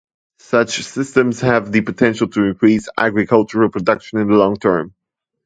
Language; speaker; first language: English; non-native, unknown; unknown